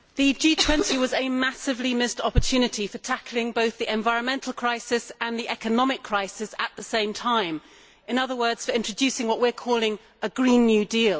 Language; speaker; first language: English; native; English